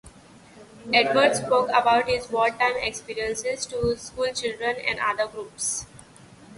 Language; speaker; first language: English; non-native, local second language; Hindi